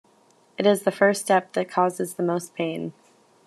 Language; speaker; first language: English; native; English